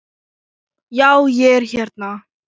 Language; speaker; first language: Icelandic; non-native, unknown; Thai